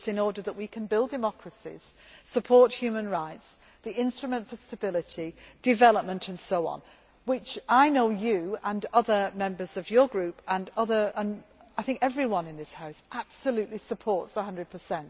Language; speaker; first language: English; native; English